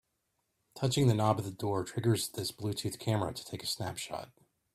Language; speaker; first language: English; native; English